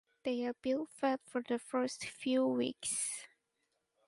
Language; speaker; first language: English; native; English